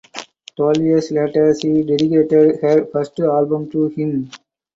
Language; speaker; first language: English; non-native, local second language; Tamil